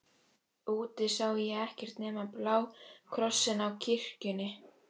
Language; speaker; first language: Icelandic; native; Icelandic